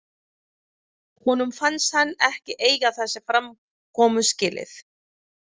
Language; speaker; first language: Icelandic; non-native, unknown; Filipino